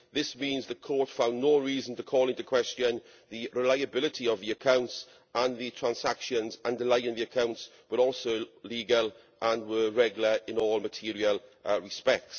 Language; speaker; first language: English; native; English